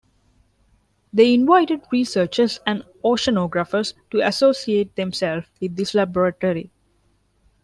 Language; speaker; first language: English; non-native, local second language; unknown